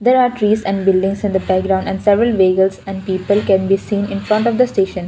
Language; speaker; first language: English; non-native, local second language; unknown